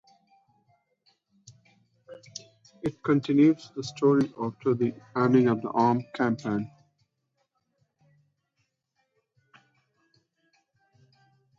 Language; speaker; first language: English; non-native, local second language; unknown